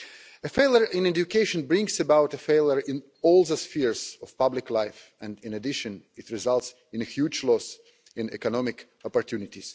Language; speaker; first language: English; non-native, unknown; Russian